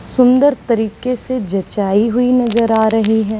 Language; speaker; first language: Hindi; native; Hindi